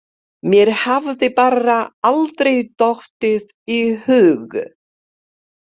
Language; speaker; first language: Icelandic; non-native, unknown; Polish